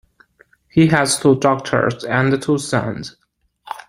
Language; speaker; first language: English; non-native, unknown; Chinese